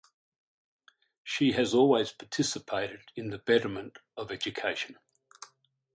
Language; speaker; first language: English; native; English